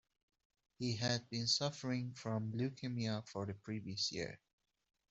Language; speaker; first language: English; native; English